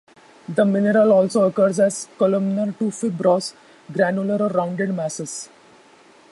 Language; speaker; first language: English; non-native, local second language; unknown